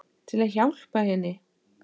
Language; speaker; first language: Icelandic; non-native, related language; Danish